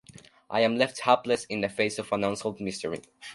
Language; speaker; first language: English; non-native, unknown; Spanish